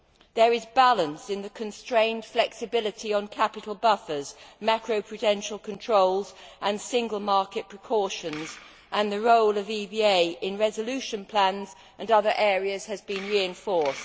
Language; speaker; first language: English; native; English